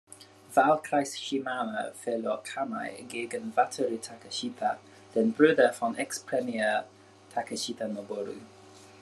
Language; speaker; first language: German; non-native, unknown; English